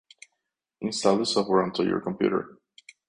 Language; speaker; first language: English; non-native, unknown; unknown